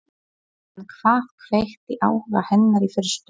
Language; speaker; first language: Icelandic; non-native, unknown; Polish